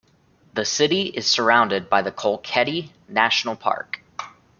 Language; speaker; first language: English; native; English